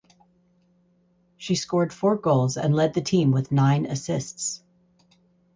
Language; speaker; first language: English; native; English